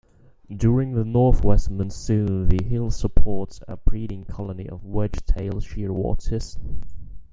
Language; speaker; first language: English; native; English